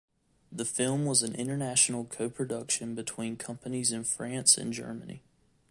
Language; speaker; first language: English; native; English